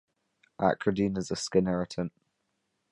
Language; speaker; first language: English; native; English